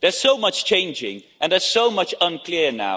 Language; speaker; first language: English; non-native, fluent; Dutch